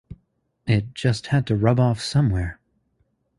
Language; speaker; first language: English; native; English